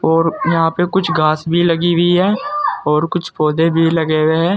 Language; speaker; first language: Hindi; native; Hindi